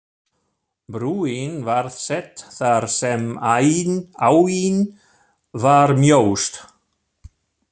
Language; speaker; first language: Icelandic; non-native, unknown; German